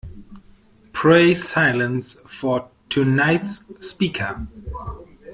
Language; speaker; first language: English; non-native, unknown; German